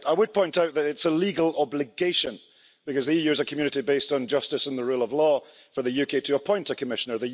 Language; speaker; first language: English; early bilingual, heritage; English